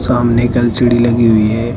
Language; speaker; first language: Hindi; native; Hindi